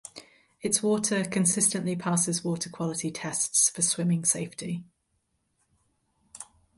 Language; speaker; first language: English; native; English